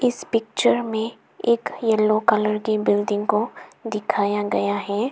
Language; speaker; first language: Hindi; non-native, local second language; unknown